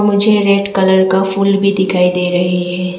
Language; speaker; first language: Hindi; non-native, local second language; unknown